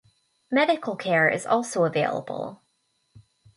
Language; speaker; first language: English; native; English